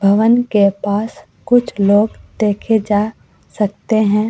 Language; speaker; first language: Hindi; native; Hindi